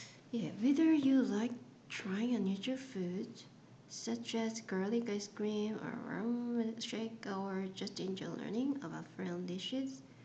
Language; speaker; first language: English; non-native, fluent; Korean